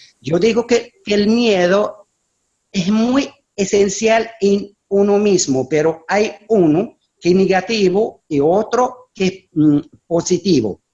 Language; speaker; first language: Spanish; non-native, fluent; Arabic